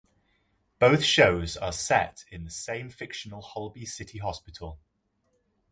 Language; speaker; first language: English; native; English